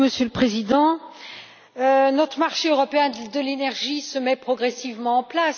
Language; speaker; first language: French; native; French